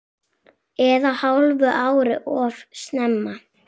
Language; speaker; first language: Icelandic; native; Icelandic